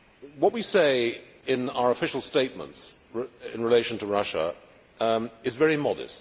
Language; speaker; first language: English; native; English